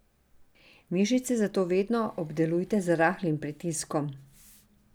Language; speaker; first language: Slovenian; non-native, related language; Serbian